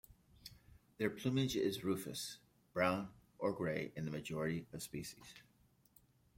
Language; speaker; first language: English; native; English